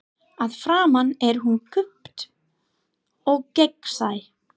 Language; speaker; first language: Icelandic; non-native, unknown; English